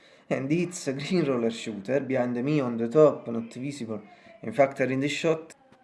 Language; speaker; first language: English; non-native, fluent; Italian